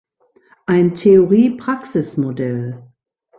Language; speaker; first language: German; native; German